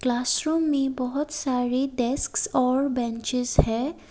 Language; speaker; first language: Hindi; non-native, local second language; Assamese